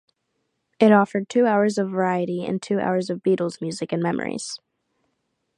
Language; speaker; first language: English; native; English